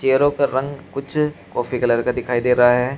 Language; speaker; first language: Hindi; native; Hindi